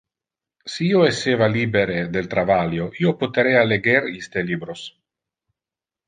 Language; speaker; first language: Interlingua; non-native, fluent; Italian